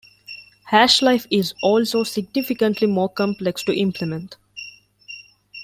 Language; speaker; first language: English; non-native, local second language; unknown